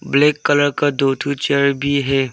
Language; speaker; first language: Hindi; non-native, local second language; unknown